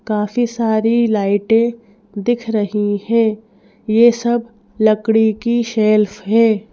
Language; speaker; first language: Hindi; native; Hindi